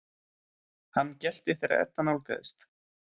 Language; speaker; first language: Icelandic; native; Icelandic